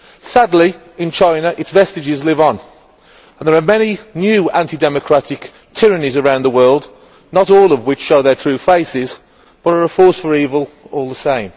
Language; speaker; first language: English; native; English